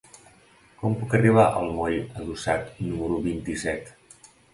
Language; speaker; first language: Catalan; native; Catalan